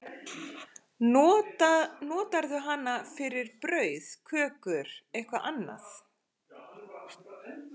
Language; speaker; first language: Icelandic; native; Icelandic